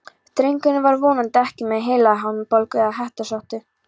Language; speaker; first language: Icelandic; non-native, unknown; Polish